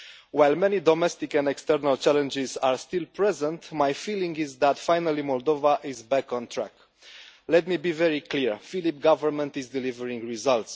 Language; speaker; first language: English; non-native, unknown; Romanian